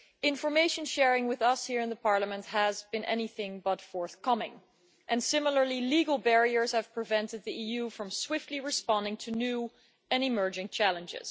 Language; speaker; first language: English; non-native, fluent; Dutch